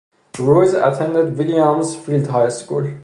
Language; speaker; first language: English; non-native, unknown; Persian